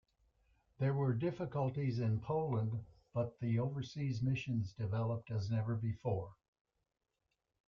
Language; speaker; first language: English; native; English